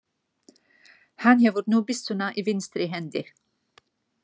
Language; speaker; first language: Icelandic; non-native, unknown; Kurdish